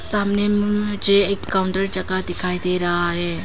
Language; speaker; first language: Hindi; non-native, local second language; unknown